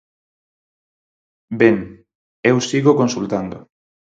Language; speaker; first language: Galician; non-native, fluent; Spanish